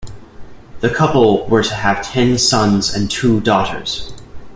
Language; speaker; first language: English; native; English